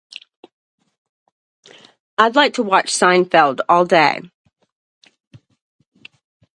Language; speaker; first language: English; native; English